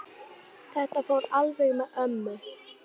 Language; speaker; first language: Icelandic; native; Icelandic